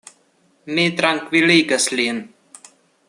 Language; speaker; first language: Esperanto; non-native, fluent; Russian